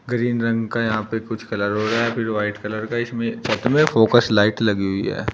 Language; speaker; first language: Hindi; native; Hindi